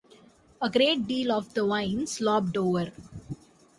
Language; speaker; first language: English; native; English